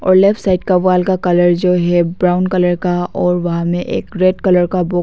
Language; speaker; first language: Hindi; non-native, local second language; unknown